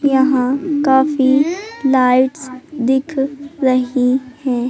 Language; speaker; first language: Hindi; native; Hindi